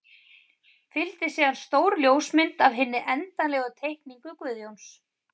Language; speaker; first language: Icelandic; native; Icelandic